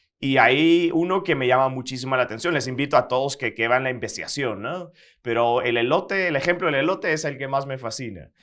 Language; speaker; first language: Spanish; non-native, fluent; Dutch